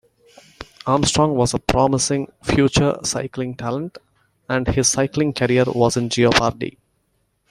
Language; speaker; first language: English; non-native, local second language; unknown